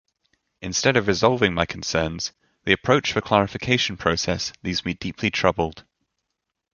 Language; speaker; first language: English; native; English